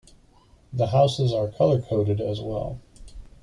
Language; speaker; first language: English; native; English